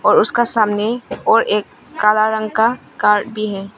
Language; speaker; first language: Hindi; non-native, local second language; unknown